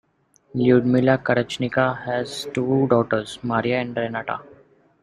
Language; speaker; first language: English; non-native, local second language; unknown